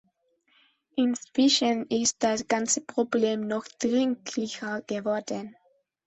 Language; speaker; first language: German; non-native, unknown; Spanish